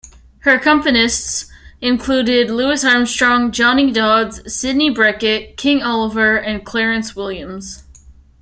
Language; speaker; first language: English; native; English